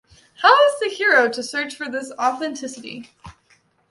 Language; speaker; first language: English; native; English